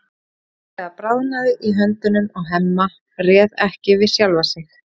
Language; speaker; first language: Icelandic; native; Icelandic